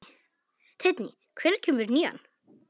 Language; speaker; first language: Icelandic; non-native, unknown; Polish